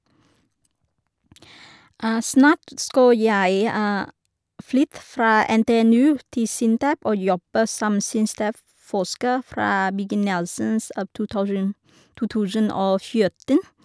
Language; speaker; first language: Norwegian; non-native, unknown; Vietnamese